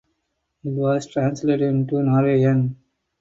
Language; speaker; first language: English; non-native, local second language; Tamil